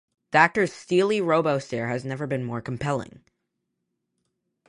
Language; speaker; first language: English; native; English